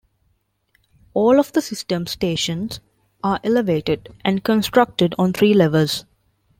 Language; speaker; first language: English; non-native, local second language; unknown